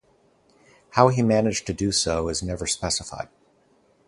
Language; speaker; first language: English; native; English